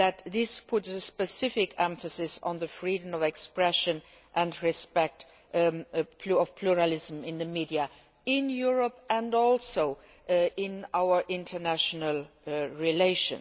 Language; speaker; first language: English; non-native, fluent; Luxembourgish